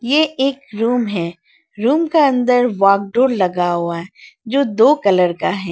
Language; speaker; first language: Hindi; non-native, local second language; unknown